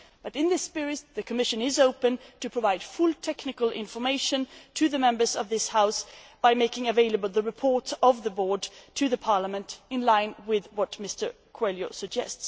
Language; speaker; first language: English; non-native, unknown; Swedish